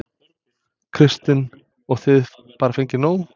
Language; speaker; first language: Icelandic; non-native, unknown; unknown